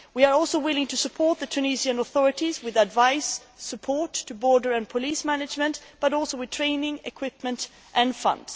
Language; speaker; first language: English; non-native, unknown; Swedish